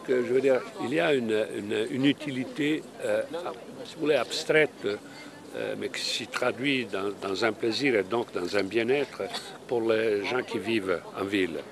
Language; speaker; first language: French; non-native, fluent; Italian